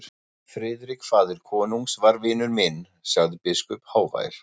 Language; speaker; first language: Icelandic; non-native, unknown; German